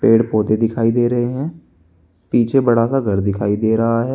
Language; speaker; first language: Hindi; native; Hindi